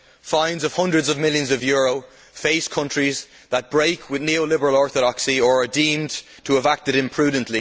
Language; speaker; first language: English; native; English